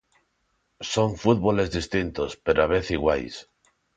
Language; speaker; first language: Galician; non-native, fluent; Spanish